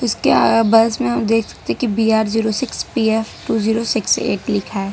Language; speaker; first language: Hindi; non-native, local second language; Gujarati